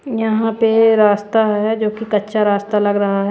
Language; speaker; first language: Hindi; non-native, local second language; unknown